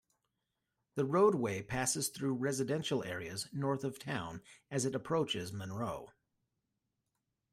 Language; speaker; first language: English; native; English